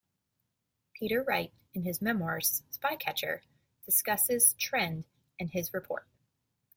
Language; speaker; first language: English; native; English